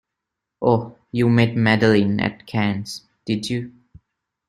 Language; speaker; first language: English; non-native, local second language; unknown